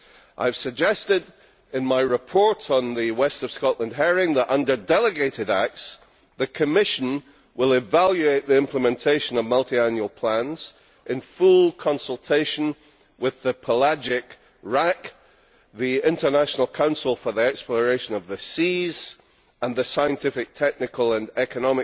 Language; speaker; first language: English; native; English